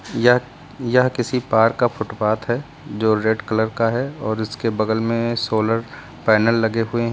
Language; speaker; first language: Hindi; native; Hindi